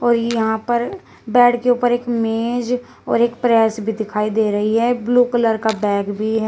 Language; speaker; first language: Hindi; native; Hindi